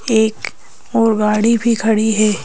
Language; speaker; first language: Hindi; native; Hindi